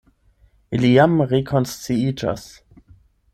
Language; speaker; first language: Esperanto; non-native, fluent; German